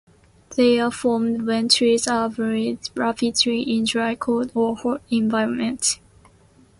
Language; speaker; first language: English; non-native, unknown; Japanese